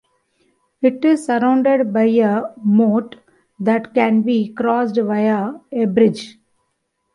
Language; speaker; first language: English; non-native, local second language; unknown